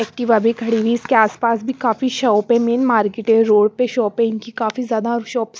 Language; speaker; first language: Hindi; non-native, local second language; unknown